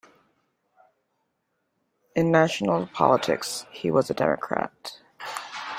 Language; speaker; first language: English; native; English